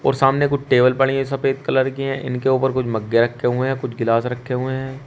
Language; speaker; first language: Hindi; native; Hindi